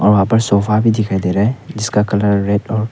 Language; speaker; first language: Hindi; non-native, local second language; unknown